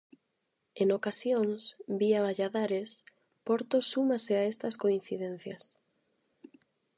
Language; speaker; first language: Galician; non-native, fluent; Spanish